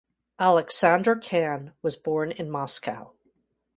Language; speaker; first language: English; native; English